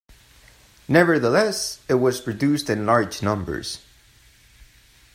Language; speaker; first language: English; non-native, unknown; Spanish